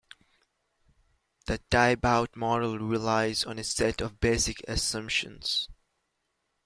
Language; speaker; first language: English; native; English